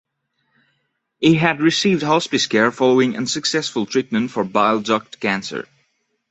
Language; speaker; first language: English; non-native, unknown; French